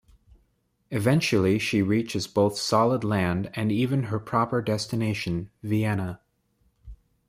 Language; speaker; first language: English; native; English